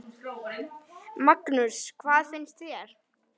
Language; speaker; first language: Icelandic; native; Icelandic